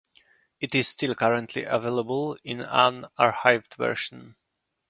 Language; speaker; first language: English; non-native, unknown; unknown